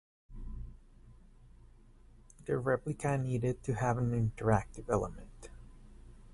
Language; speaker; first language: English; native; English